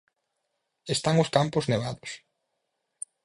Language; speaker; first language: Galician; native; Galician